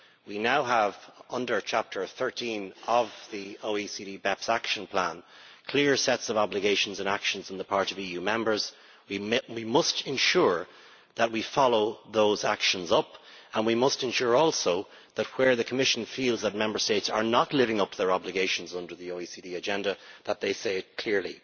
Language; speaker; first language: English; native; English